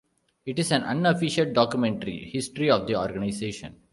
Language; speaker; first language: English; non-native, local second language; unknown